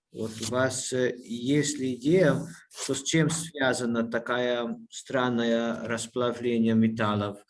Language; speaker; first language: Russian; non-native, fluent; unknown